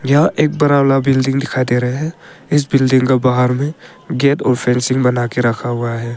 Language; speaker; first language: Hindi; early bilingual, other home language; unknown